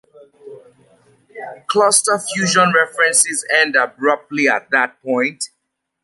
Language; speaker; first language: English; native; English